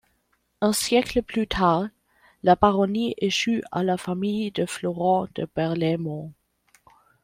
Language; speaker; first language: French; non-native, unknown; German